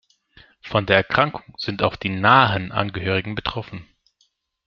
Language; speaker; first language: German; non-native, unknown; Greek